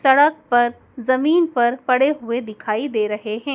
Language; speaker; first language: Hindi; native; Hindi